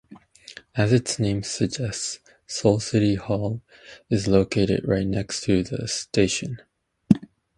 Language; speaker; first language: English; native; English